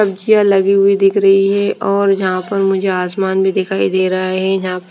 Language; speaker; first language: Hindi; non-native, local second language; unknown